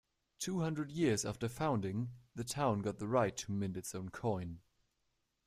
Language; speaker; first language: English; non-native, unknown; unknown